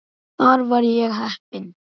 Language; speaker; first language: Icelandic; native; Icelandic